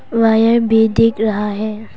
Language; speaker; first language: Hindi; non-native, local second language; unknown